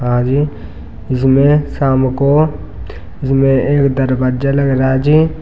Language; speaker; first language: Hindi; native; Hindi